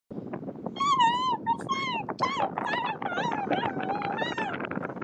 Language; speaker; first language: English; native; English